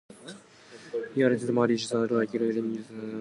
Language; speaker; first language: English; non-native, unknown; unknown